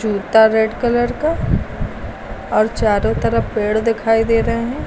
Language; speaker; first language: Hindi; native; Hindi